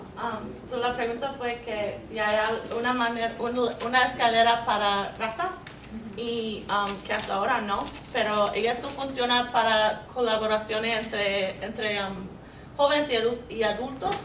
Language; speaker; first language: Spanish; non-native, learner; English